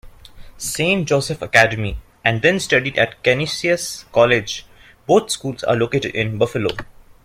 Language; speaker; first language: English; non-native, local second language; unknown